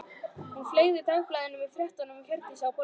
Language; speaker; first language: Icelandic; native; Icelandic